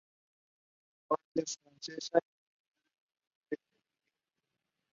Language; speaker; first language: English; non-native, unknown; Spanish